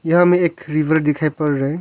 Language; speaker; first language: Hindi; non-native, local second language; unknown